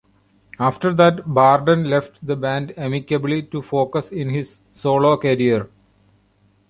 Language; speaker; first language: English; non-native, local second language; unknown